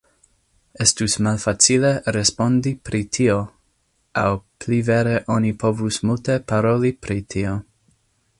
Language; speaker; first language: Esperanto; non-native, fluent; English